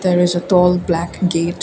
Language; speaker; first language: English; non-native, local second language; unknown